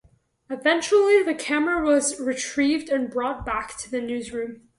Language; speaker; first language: English; native; English